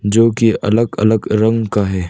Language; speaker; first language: Hindi; early bilingual, other home language; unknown